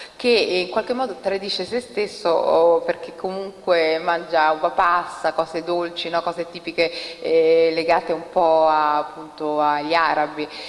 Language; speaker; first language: Italian; early bilingual, other home language; Somali